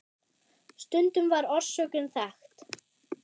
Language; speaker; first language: Icelandic; non-native, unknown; German